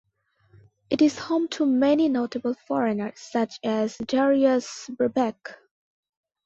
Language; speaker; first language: English; non-native, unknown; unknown